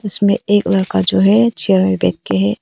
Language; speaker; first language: Hindi; early bilingual, other home language; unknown